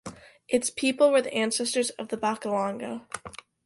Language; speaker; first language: English; native; English